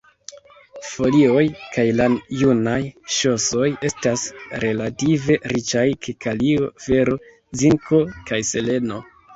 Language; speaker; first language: Esperanto; non-native, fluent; Kinyarwanda